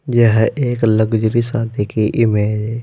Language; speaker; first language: Hindi; native; Hindi